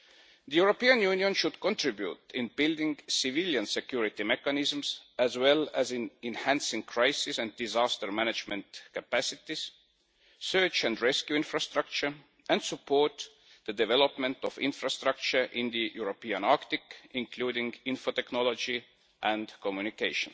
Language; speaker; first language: English; non-native, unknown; Estonian